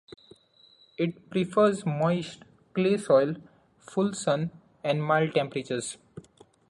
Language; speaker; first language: English; non-native, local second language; Marathi